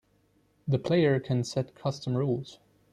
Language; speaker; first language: English; non-native, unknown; German